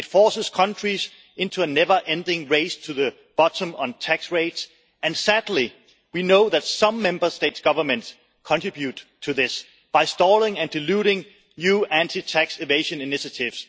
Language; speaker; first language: English; non-native, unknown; Danish